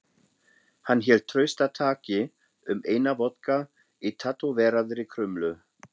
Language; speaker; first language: Icelandic; non-native, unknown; German